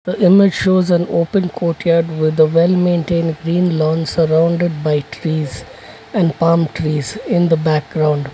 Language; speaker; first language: English; non-native, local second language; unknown